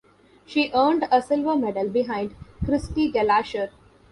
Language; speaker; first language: English; non-native, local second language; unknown